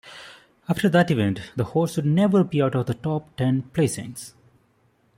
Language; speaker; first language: English; non-native, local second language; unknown